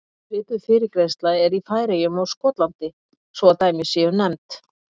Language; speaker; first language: Icelandic; native; Icelandic